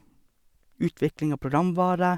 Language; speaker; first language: Norwegian; native; Norwegian